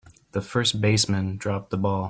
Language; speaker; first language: English; native; English